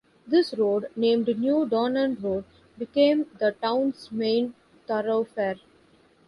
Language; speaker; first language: English; non-native, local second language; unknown